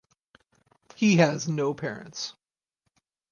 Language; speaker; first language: English; native; English